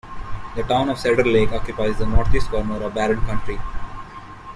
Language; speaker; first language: English; non-native, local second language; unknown